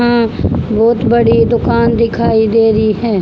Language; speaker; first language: Hindi; native; Hindi